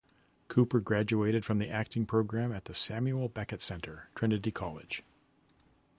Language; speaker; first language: English; native; English